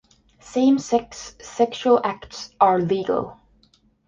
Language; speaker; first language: English; non-native, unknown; Estonian